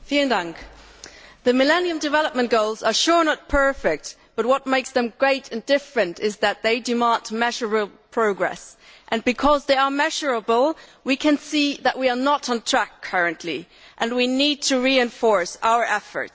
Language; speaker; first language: English; non-native, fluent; German